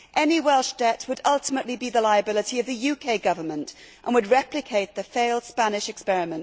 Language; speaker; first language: English; native; English